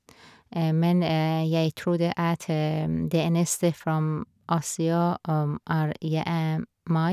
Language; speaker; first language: Norwegian; non-native, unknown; Persian